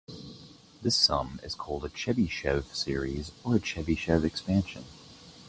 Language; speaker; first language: English; native; English